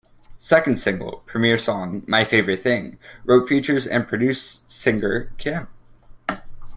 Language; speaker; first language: English; native; English